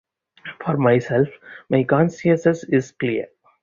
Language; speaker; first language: English; non-native, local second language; Tamil